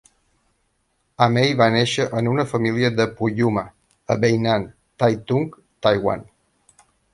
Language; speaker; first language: Catalan; native; Catalan